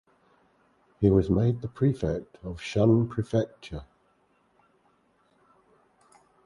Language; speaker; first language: English; native; English